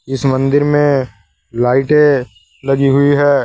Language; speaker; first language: Hindi; native; Hindi